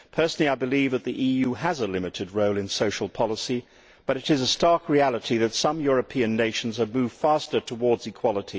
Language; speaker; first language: English; native; English